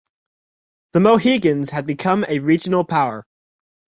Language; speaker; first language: English; native; English